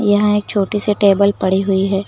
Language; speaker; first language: Hindi; native; Hindi